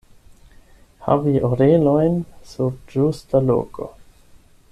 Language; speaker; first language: Esperanto; non-native, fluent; German